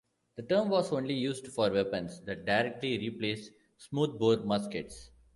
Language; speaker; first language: English; non-native, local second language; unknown